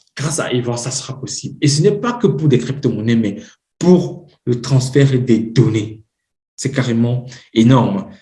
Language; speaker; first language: French; non-native, local second language; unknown